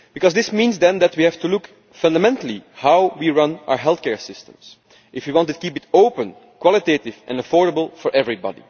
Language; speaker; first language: English; non-native, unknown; Dutch